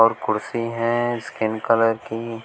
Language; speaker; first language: Hindi; native; Hindi